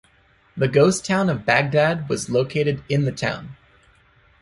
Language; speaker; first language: English; native; English